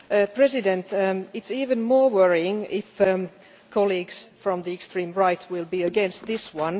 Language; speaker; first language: English; non-native, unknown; Finnish